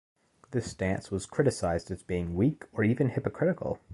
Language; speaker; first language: English; native; English